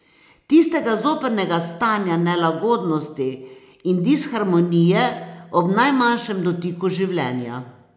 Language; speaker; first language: Slovenian; native; Slovenian